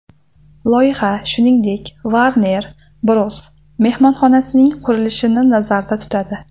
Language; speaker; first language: Uzbek; native; Uzbek